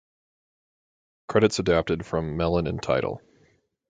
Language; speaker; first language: English; native; English